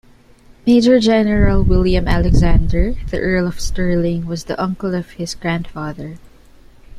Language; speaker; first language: English; non-native, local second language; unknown